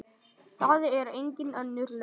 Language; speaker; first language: Icelandic; non-native, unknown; Vietnamese